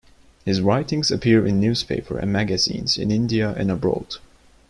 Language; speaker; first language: English; non-native, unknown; Turkish